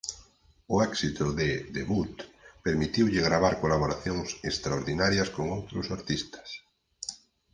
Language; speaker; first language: Galician; native; Galician